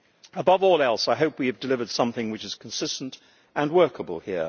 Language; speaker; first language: English; native; English